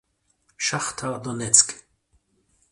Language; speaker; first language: German; native; German